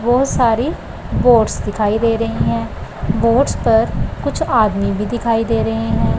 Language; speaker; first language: Hindi; non-native, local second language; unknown